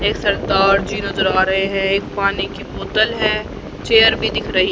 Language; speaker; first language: Hindi; native; Hindi